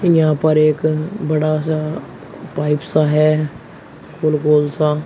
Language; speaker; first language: Hindi; native; Hindi